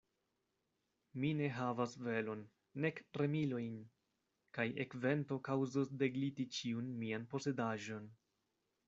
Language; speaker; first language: Esperanto; non-native, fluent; Spanish